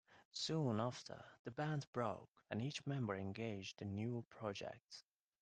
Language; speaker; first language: English; non-native, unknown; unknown